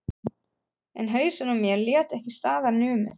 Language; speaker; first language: Icelandic; non-native, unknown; German